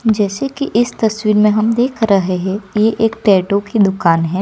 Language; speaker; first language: Hindi; non-native, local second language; Gujarati